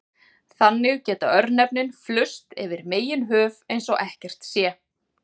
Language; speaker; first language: Icelandic; native; Icelandic